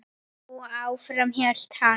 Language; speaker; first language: Icelandic; native; Icelandic